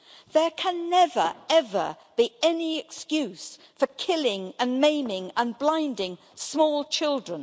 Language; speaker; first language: English; native; English